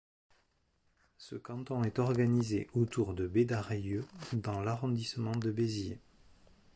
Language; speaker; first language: French; native; French